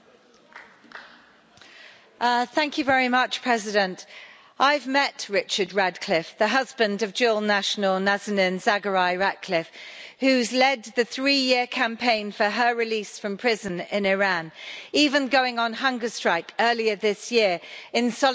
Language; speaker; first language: English; native; English